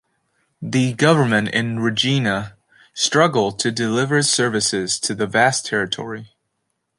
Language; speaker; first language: English; native; English